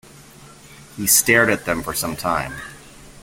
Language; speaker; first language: English; native; English